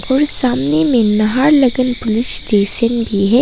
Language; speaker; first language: Hindi; non-native, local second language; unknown